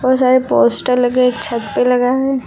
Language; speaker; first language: Hindi; native; Hindi